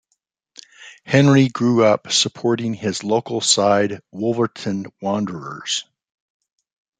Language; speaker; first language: English; native; English